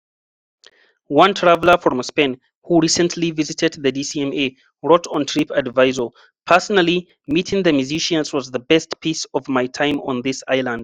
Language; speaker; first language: English; non-native, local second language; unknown